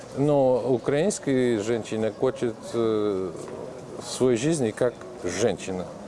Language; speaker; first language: Russian; non-native, learner; Portuguese